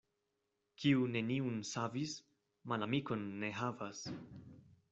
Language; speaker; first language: Esperanto; non-native, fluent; Spanish